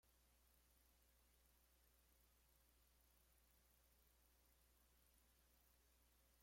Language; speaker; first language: English; native; English